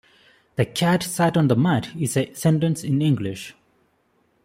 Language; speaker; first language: English; non-native, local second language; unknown